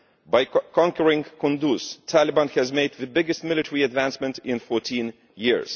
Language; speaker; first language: English; non-native, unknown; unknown